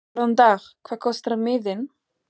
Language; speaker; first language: Icelandic; non-native, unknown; German